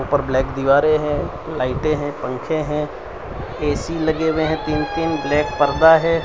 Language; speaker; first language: Hindi; non-native, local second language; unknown